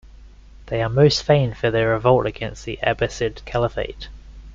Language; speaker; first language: English; native; English